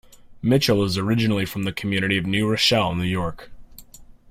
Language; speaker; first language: English; native; English